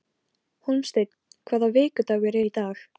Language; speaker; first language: Icelandic; non-native, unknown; Polish